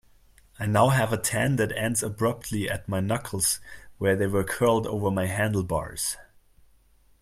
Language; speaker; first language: English; non-native, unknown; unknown